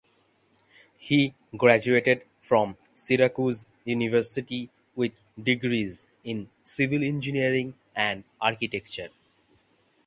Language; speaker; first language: English; non-native, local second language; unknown